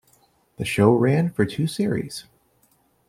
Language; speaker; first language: English; native; English